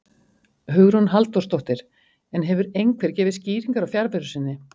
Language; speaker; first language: Icelandic; native; Icelandic